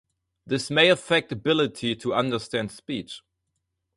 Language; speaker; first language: English; non-native, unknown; German